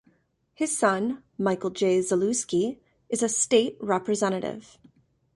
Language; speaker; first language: English; native; English